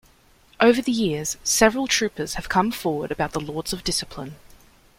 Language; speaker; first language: English; native; English